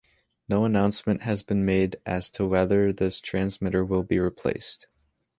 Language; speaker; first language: English; native; English